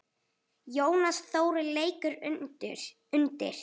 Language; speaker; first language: Icelandic; native; Icelandic